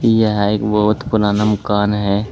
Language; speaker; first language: Hindi; native; Hindi